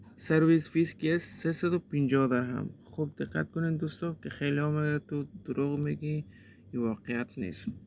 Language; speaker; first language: Persian; native; Persian